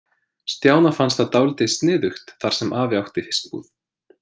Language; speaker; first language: Icelandic; non-native, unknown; English